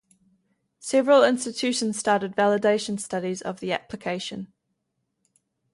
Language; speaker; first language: English; native; English